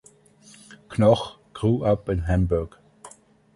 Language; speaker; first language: English; non-native, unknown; German